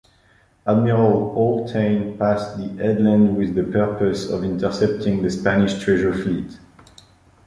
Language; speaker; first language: English; non-native, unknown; French